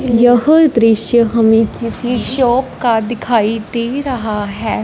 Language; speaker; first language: Hindi; non-native, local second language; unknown